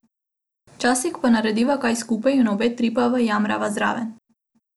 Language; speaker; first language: Slovenian; non-native, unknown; Macedonian